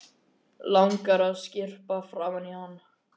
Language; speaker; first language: Icelandic; native; Icelandic